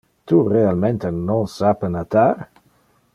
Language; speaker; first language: Interlingua; non-native, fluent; Dutch